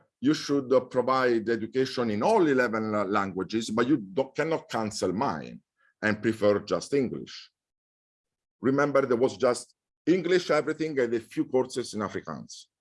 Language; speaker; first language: English; non-native, fluent; Italian